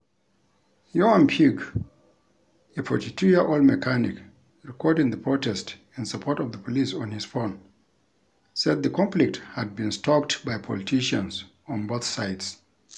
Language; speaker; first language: English; non-native, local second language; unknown